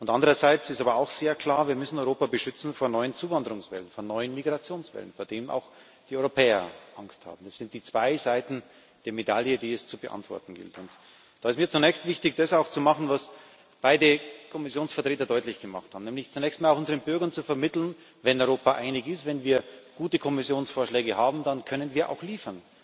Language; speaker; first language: German; native; German